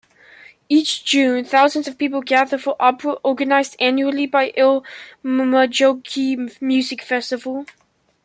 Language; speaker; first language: English; native; English